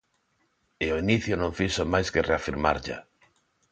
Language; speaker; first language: Galician; non-native, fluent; Spanish